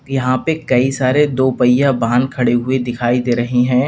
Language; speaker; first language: Hindi; native; Hindi